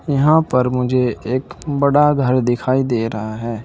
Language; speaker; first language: Hindi; native; Hindi